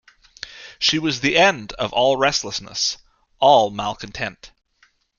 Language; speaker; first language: English; native; English